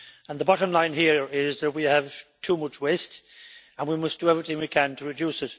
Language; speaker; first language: English; native; English